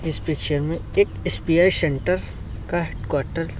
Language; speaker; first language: Hindi; native; Hindi